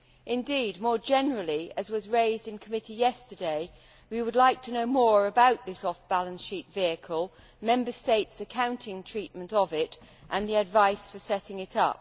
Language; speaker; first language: English; native; English